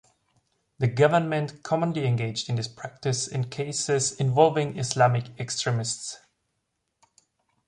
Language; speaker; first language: English; non-native, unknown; German